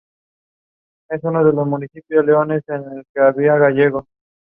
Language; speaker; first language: English; non-native, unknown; Spanish